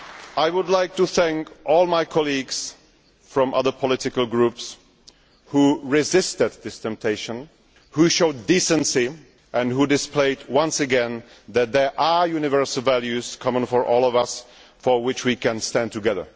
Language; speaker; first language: English; non-native, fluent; Czech